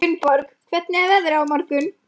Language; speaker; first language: Icelandic; non-native, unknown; Polish